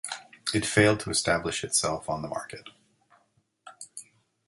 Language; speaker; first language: English; native; English